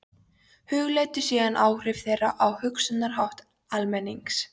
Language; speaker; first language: Icelandic; non-native, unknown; Polish